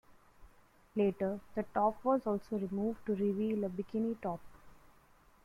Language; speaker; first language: English; non-native, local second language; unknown